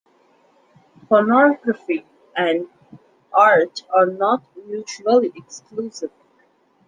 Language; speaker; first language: English; non-native, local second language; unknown